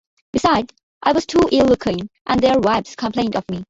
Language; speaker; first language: English; non-native, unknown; Bangla